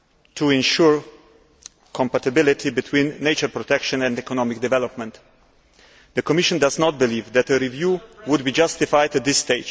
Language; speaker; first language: English; non-native, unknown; Slovenian